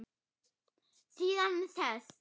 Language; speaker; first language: Icelandic; non-native, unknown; German